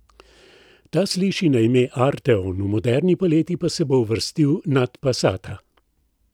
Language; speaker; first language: Slovenian; native; Slovenian